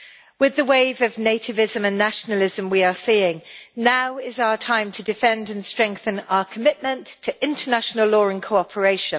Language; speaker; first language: English; native; English